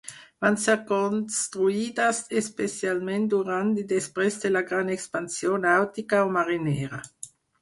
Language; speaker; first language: Catalan; non-native, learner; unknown